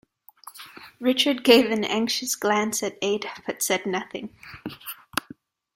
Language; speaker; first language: English; non-native, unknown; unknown